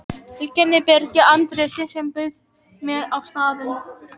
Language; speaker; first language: Icelandic; non-native, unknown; Polish